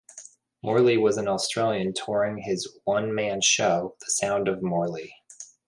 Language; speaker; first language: English; native; English